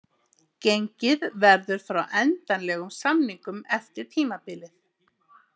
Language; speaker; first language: Icelandic; native; Icelandic